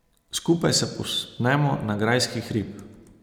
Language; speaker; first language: Slovenian; native; Slovenian